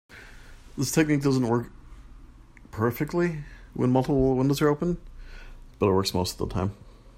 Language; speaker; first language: English; native; English